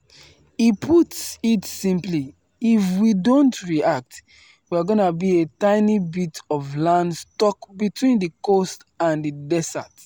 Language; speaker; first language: English; non-native, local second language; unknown